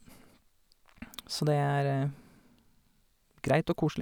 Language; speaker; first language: Norwegian; native; Norwegian